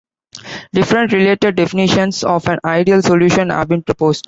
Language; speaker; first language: English; non-native, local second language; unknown